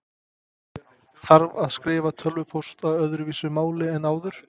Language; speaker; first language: Icelandic; non-native, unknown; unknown